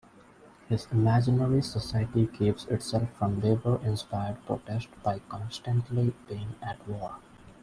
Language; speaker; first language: English; non-native, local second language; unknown